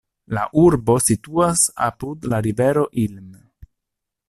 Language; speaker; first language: Esperanto; non-native, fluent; Italian